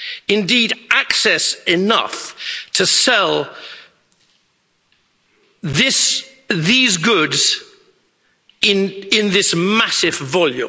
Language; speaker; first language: English; native; English